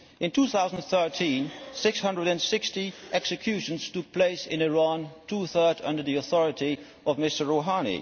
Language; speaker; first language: English; non-native, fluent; Dutch